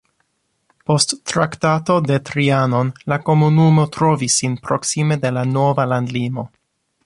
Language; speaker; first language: Esperanto; non-native, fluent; English